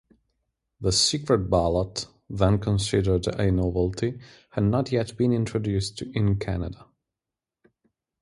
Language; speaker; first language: English; native; English